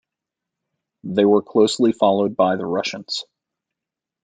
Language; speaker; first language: English; native; English